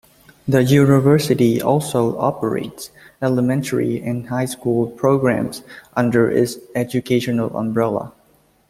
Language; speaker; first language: English; native; English